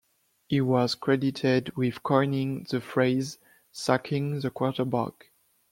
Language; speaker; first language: English; non-native, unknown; French